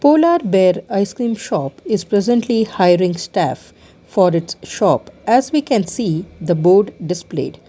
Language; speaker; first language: English; non-native, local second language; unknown